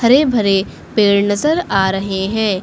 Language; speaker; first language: Hindi; native; Hindi